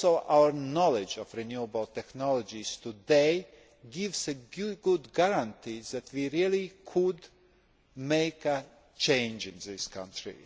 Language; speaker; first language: English; non-native, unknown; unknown